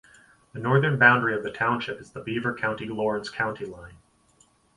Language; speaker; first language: English; native; English